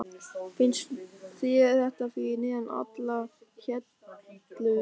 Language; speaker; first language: Icelandic; non-native, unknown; German